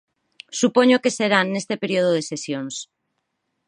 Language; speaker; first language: Galician; non-native, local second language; Spanish